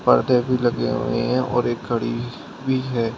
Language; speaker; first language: Hindi; native; Hindi